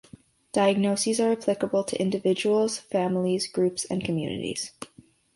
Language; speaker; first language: English; native; English